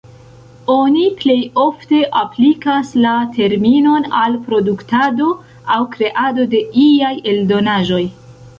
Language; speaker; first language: Esperanto; non-native, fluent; Central Kurdish